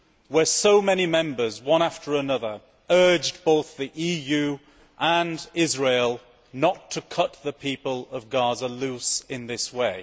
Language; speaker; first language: English; native; English